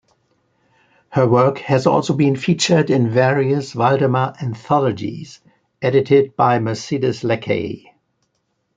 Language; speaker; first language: English; native; English